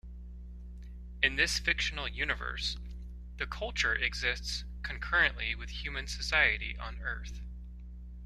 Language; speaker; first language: English; native; English